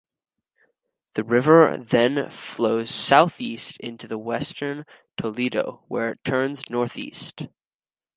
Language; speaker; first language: English; native; English